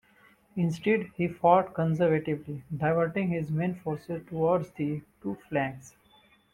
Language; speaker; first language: English; non-native, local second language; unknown